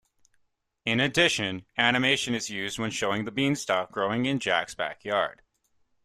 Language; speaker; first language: English; native; English